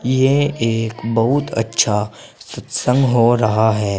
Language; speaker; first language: Hindi; native; Hindi